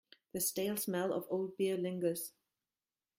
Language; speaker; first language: English; non-native, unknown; German